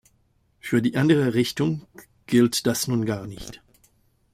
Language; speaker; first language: German; non-native, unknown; French